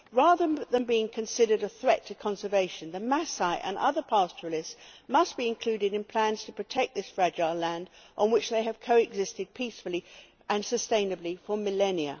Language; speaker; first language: English; native; English